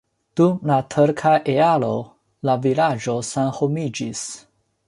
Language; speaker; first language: Esperanto; non-native, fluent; Chinese